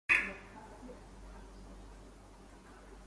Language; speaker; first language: English; native; English